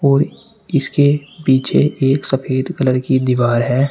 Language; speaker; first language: Hindi; native; Hindi